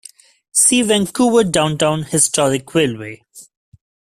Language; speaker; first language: English; non-native, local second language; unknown